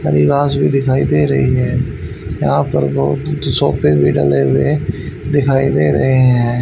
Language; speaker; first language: Hindi; native; Hindi